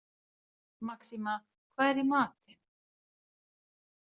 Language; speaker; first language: Icelandic; non-native, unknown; Finnish